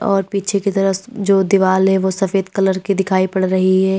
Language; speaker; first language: Hindi; native; Hindi